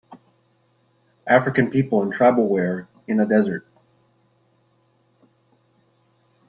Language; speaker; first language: English; native; English